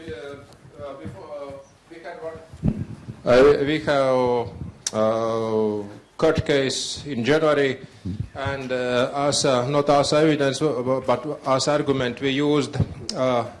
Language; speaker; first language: English; non-native, learner; Latvian